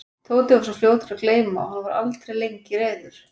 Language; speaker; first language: Icelandic; native; Icelandic